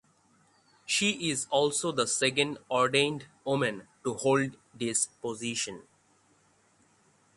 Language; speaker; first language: English; non-native, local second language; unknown